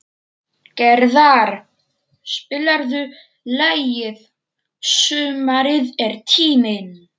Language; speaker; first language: Icelandic; non-native, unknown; Polish